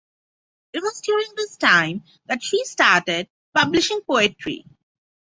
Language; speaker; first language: English; non-native, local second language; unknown